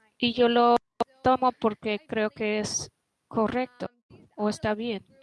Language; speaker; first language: Spanish; non-native, related language; Portuguese